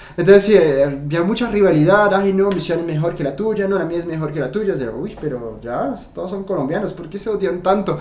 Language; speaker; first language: Spanish; non-native, fluent; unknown